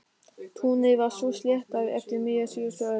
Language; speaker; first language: Icelandic; non-native, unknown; German